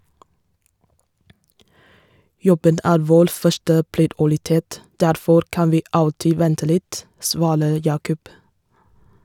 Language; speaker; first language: Norwegian; non-native, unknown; Chinese